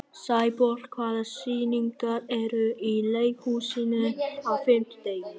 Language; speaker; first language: Icelandic; non-native, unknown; Vietnamese